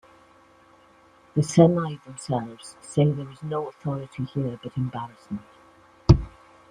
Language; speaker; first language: English; native; English